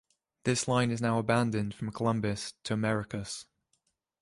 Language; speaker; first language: English; native; English